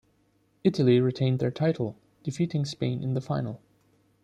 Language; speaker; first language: English; non-native, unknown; German